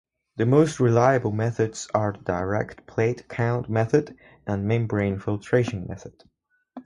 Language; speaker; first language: English; non-native, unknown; Spanish